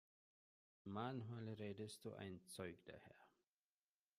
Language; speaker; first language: German; non-native, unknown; Russian